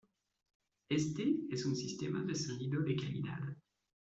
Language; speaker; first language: Spanish; non-native, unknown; French